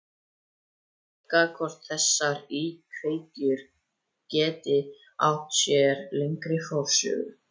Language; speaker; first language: Icelandic; native; Icelandic